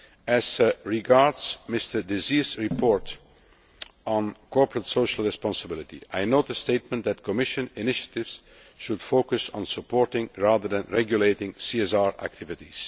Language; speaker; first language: English; non-native, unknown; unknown